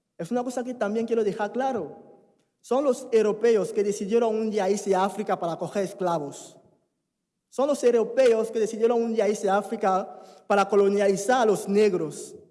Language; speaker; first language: Spanish; non-native, fluent; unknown